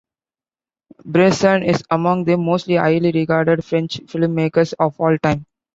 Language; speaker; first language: English; non-native, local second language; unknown